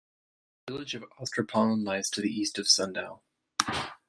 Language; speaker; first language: English; non-native, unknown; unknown